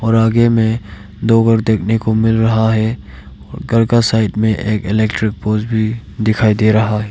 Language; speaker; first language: Hindi; non-native, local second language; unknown